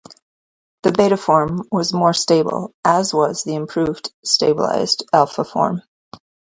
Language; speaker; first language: English; native; English